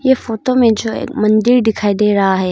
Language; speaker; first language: Hindi; non-native, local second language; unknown